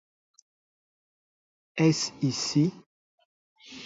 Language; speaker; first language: French; non-native, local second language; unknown